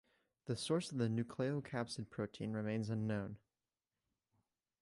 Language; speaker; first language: English; native; English